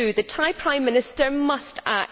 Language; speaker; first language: English; native; English